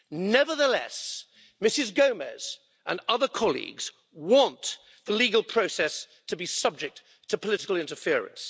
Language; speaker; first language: English; native; English